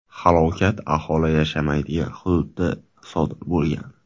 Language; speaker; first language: Uzbek; native; Uzbek